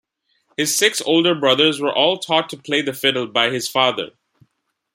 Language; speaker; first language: English; non-native, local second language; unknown